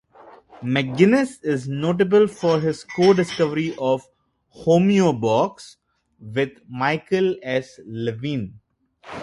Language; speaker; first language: English; non-native, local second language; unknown